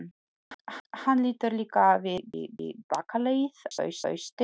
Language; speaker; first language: Icelandic; non-native, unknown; Polish